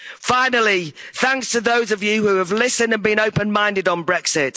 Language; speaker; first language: English; native; English